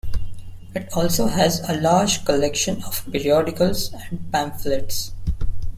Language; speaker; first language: English; non-native, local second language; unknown